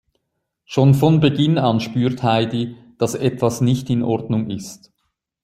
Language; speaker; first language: German; native; German